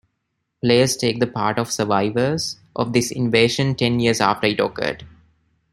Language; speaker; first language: English; non-native, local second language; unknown